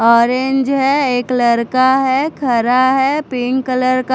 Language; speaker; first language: Hindi; non-native, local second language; Punjabi